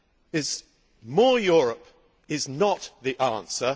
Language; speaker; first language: English; native; English